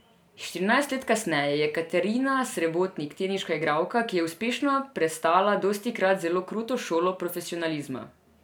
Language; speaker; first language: Slovenian; non-native, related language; Serbian